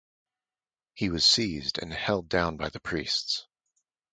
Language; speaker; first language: English; native; English